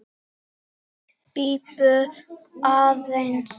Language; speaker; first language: Icelandic; non-native, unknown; Czech